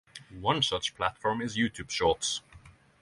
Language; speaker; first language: English; non-native, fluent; Norwegian